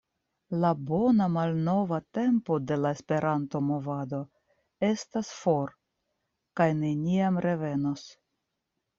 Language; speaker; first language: Esperanto; non-native, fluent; Russian